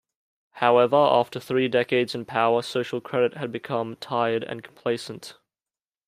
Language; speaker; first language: English; native; English